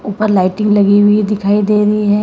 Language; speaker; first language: Hindi; non-native, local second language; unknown